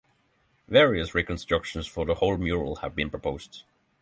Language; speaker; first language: English; non-native, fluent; Norwegian